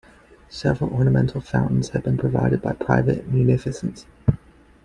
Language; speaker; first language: English; native; English